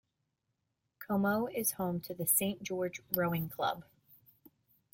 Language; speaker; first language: English; native; English